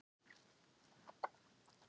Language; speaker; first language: Icelandic; non-native, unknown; Thai